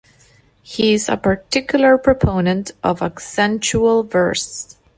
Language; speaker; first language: English; non-native, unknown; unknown